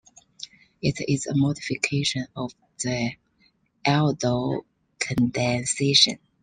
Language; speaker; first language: English; non-native, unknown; Chinese